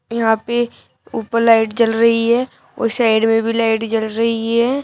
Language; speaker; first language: Hindi; native; Hindi